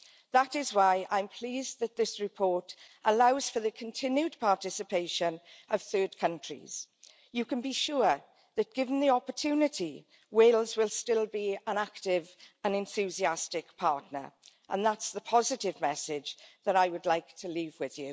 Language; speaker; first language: English; native; English